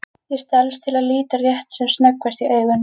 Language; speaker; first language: Icelandic; native; Icelandic